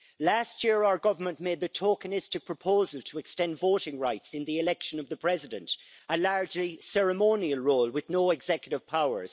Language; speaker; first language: English; native; English